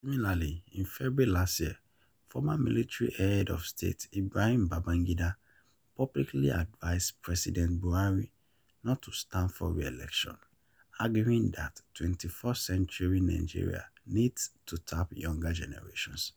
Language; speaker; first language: English; non-native, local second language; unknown